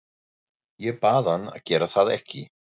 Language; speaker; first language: Icelandic; non-native, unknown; German